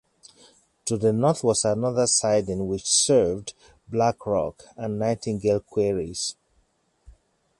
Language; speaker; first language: English; native; English